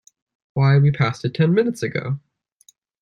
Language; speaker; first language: English; native; English